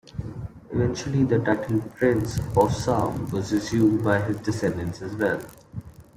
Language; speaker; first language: English; non-native, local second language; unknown